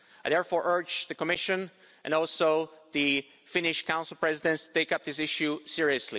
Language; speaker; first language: English; non-native, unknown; Slovak